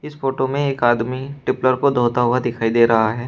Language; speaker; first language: Hindi; native; Hindi